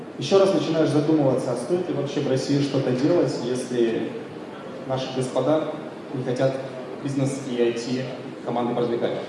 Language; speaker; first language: Russian; native; Russian